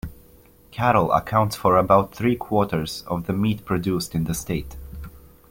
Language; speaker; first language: English; native; English